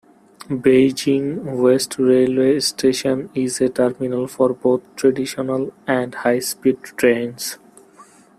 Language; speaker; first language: English; non-native, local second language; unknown